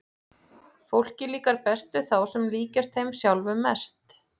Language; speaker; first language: Icelandic; native; Icelandic